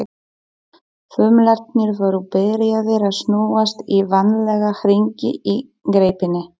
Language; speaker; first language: Icelandic; non-native, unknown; Polish